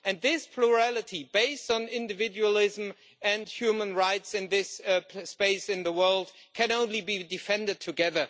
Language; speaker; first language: English; non-native, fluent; German